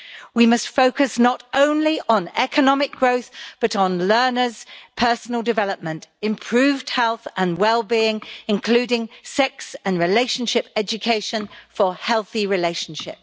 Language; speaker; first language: English; native; English